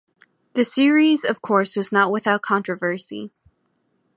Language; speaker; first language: English; native; English